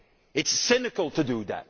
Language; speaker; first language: English; non-native, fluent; Dutch